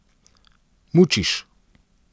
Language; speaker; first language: Slovenian; non-native, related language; Serbian